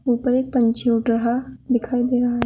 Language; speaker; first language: Hindi; native; Hindi